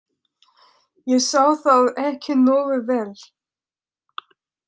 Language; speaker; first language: Icelandic; non-native, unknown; French